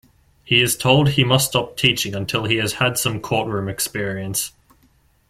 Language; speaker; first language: English; native; English